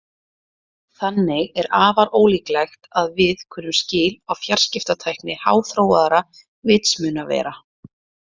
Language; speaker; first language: Icelandic; native; Icelandic